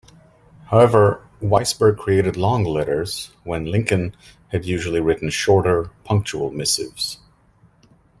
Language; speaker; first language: English; native; English